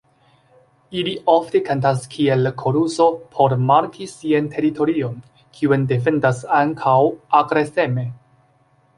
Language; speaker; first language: Esperanto; non-native, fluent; Chinese